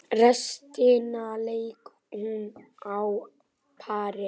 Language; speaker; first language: Icelandic; native; Icelandic